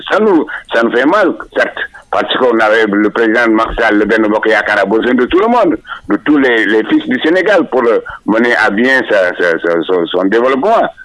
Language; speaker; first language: French; non-native, local second language; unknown